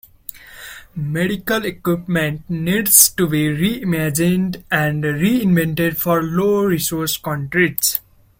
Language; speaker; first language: English; non-native, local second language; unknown